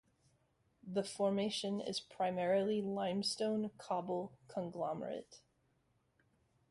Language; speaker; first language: English; native; English